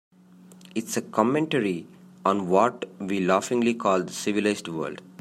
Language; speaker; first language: English; non-native, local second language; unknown